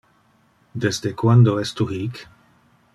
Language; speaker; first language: Interlingua; non-native, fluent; Dutch